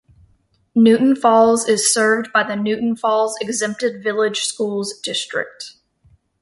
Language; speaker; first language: English; native; English